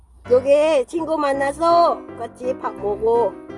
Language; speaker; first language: Korean; non-native, learner; English